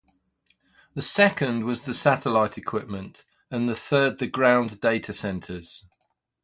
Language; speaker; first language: English; native; English